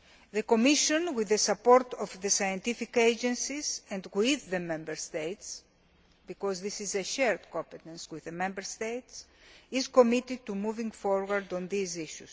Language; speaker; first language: English; non-native, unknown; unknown